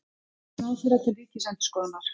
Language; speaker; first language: Icelandic; native; Icelandic